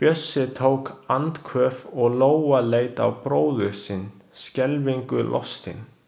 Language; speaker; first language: Icelandic; non-native, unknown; Chinese